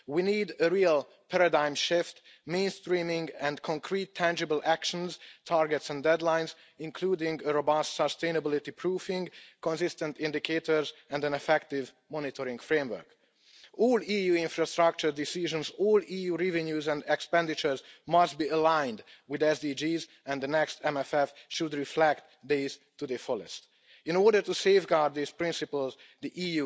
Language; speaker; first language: English; non-native, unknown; Hungarian